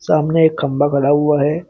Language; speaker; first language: Hindi; native; Hindi